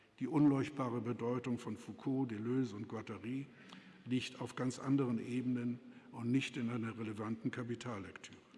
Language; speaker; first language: German; native; German